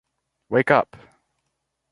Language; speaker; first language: English; native; English